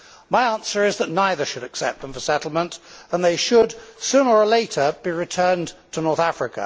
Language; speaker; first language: English; native; English